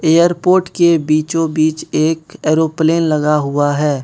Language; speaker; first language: Hindi; non-native, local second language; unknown